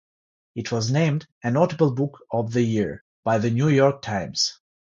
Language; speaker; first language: English; non-native, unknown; Georgian